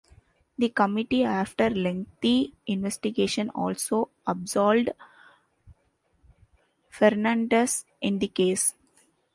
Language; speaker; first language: English; non-native, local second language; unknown